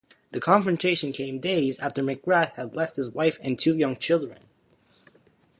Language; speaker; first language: English; native; English